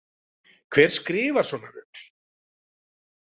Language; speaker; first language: Icelandic; native; Icelandic